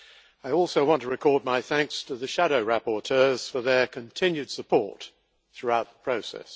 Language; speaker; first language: English; native; English